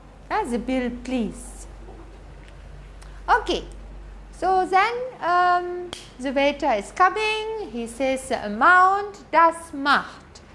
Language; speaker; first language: English; non-native, fluent; German